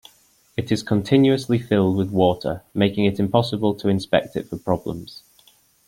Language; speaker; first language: English; native; English